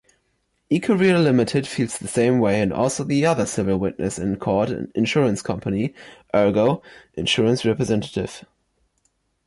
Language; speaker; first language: English; non-native, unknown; German